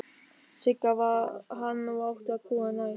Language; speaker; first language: Icelandic; non-native, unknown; German